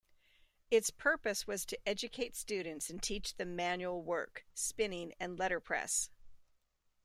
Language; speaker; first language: English; native; English